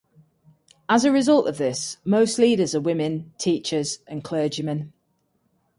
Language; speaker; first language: English; native; English